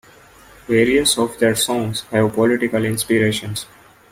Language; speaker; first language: English; non-native, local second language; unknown